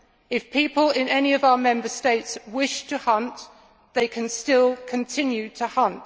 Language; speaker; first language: English; native; English